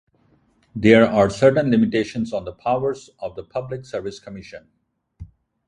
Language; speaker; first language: English; non-native, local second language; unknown